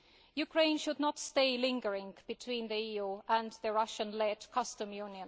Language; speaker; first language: English; non-native, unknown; Estonian